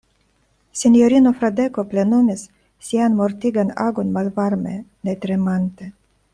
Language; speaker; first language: Esperanto; non-native, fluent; Russian